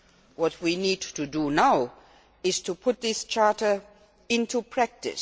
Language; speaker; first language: English; non-native, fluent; Luxembourgish